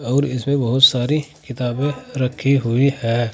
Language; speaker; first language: Hindi; native; Hindi